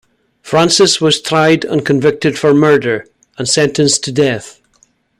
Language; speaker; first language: English; native; English